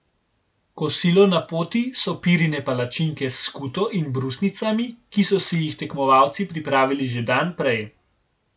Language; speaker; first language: Slovenian; native; Slovenian